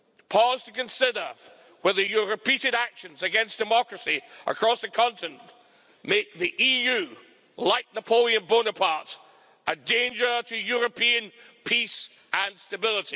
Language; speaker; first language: English; native; English